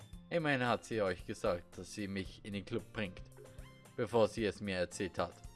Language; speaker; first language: German; native; German